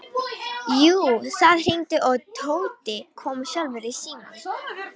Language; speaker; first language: Icelandic; non-native, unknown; Romanian